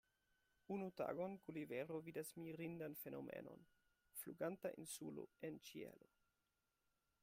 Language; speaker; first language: Esperanto; non-native, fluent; German